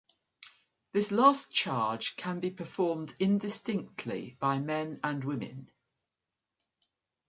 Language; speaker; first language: English; native; English